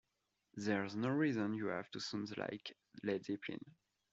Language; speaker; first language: English; non-native, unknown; French